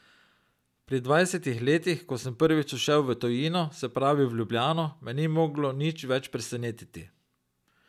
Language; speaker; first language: Slovenian; native; Slovenian